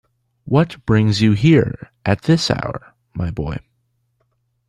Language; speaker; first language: English; native; English